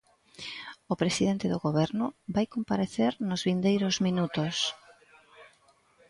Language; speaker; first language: Galician; native; Galician